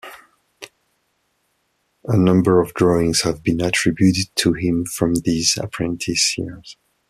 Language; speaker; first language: English; non-native, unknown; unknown